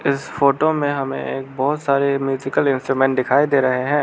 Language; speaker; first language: Hindi; non-native, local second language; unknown